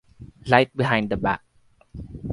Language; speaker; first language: English; non-native, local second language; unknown